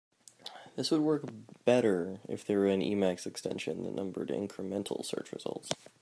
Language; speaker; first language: English; native; English